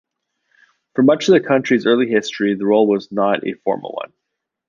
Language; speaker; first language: English; native; English